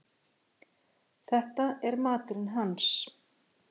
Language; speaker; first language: Icelandic; native; Icelandic